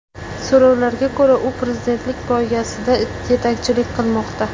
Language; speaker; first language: Uzbek; native; Uzbek